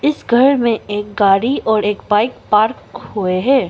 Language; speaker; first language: Hindi; non-native, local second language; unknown